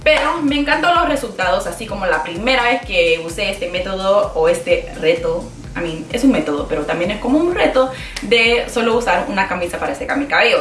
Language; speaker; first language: Spanish; early bilingual, other home language; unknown